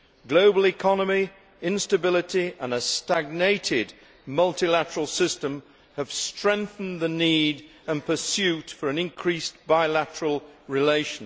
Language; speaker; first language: English; native; English